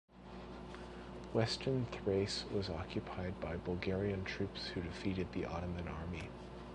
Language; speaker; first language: English; native; English